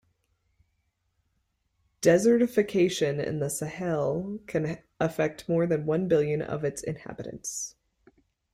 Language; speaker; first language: English; native; English